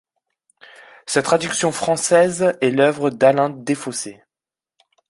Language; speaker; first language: French; native; French